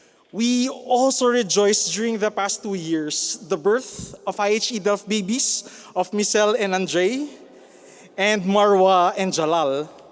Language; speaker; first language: English; non-native, local second language; Filipino